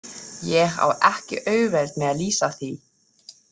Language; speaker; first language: Icelandic; non-native, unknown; German